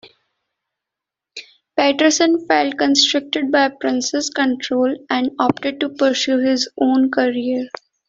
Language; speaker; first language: English; non-native, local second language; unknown